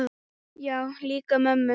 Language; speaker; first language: Icelandic; native; Icelandic